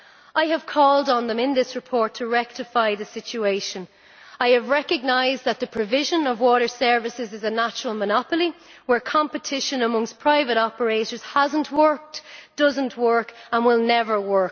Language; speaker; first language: English; native; English